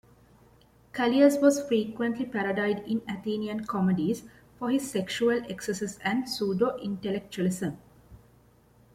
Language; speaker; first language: English; non-native, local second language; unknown